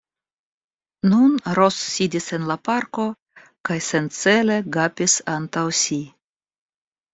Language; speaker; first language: Esperanto; non-native, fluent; Russian